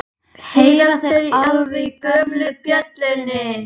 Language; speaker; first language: Icelandic; native; Icelandic